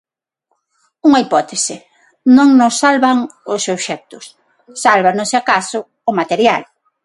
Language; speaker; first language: Galician; non-native, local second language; Spanish